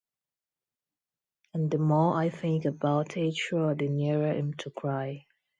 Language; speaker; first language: English; non-native, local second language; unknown